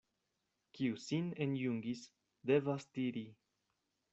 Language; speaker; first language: Esperanto; non-native, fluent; Spanish